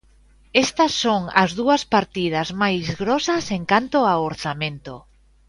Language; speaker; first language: Galician; native; Galician